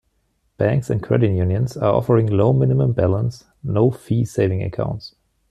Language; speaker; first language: English; non-native, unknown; German